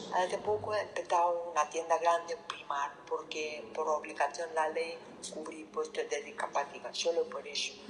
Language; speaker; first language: Spanish; non-native, learner; Lithuanian